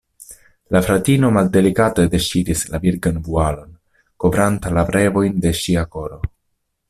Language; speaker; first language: Esperanto; non-native, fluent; Italian